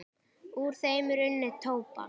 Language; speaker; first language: Icelandic; native; Icelandic